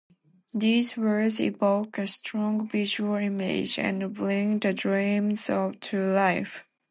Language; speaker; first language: English; non-native, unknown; Japanese